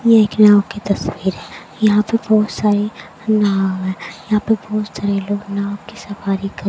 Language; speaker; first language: Hindi; native; Hindi